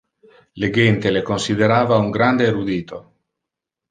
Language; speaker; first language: Interlingua; non-native, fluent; Italian